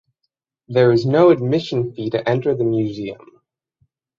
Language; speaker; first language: English; native; English